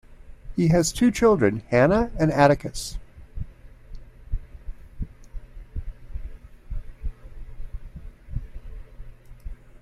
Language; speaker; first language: English; native; English